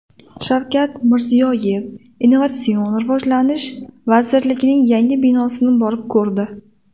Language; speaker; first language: Uzbek; native; Uzbek